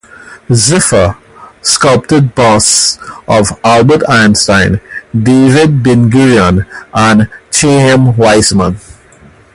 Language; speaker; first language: English; native; English